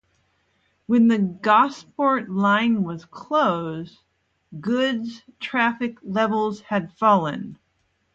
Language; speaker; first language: English; native; English